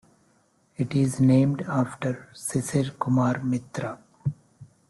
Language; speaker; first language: English; non-native, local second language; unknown